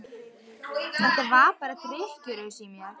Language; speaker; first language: Icelandic; native; Icelandic